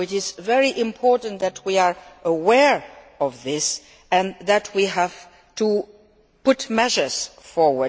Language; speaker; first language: English; non-native, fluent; Luxembourgish